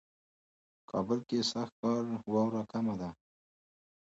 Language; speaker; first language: English; non-native, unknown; Pashto